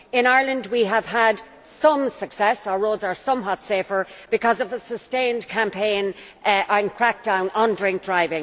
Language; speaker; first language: English; native; English